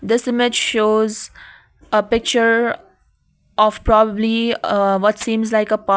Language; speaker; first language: English; non-native, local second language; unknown